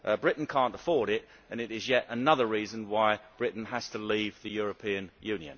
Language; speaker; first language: English; native; English